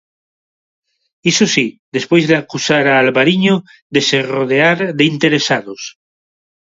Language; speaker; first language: Galician; non-native, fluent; Spanish